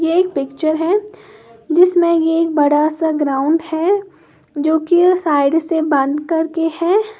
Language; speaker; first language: Hindi; native; Hindi